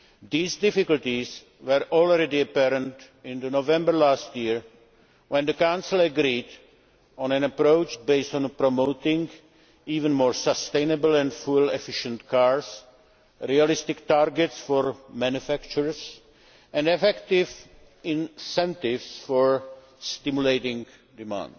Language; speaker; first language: English; non-native, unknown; Czech